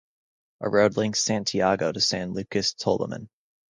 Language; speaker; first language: English; native; English